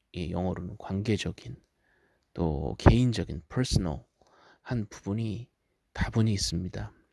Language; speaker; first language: Korean; native; Korean